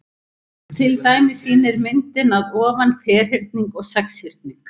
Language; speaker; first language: Icelandic; native; Icelandic